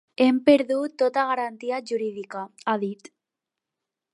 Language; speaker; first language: Catalan; non-native, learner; Spanish